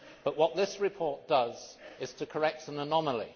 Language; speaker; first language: English; native; English